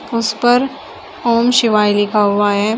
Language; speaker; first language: Hindi; native; Hindi